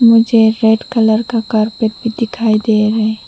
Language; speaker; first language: Hindi; non-native, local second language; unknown